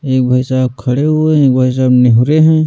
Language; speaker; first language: Hindi; native; Hindi